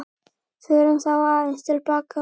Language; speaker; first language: Icelandic; native; Icelandic